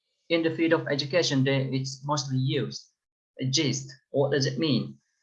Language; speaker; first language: English; non-native, fluent; Turkish